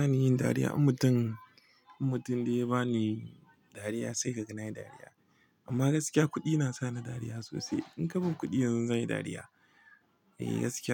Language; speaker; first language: Hausa; non-native, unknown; Igbo